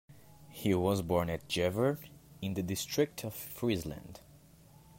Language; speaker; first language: English; native; English